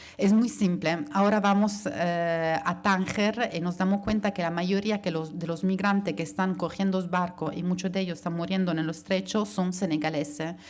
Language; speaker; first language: Spanish; non-native, related language; Italian